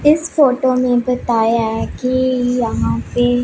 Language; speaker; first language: Hindi; non-native, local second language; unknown